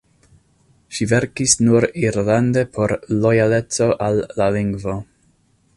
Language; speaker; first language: Esperanto; non-native, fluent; English